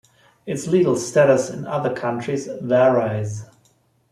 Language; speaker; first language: English; non-native, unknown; German